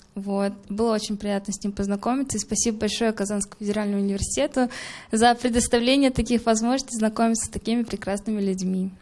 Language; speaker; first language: Russian; non-native, local second language; Kyrgyz